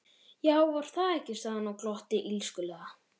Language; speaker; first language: Icelandic; native; Icelandic